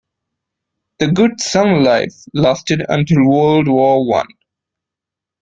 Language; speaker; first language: English; non-native, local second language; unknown